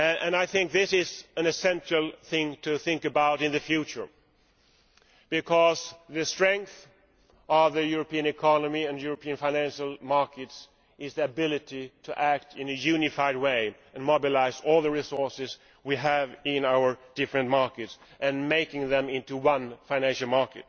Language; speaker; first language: English; non-native, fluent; Swedish